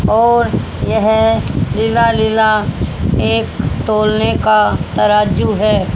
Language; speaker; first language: Hindi; native; Hindi